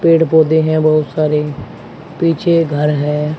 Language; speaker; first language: Hindi; native; Hindi